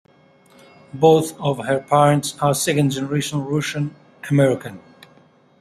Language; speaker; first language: English; non-native, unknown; Central Kurdish